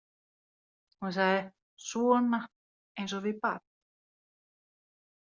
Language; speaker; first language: Icelandic; non-native, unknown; Finnish